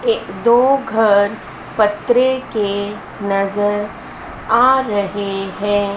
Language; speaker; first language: Hindi; native; Hindi